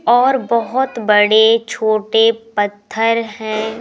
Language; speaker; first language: Hindi; native; Hindi